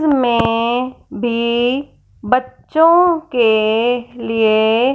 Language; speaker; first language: Hindi; non-native, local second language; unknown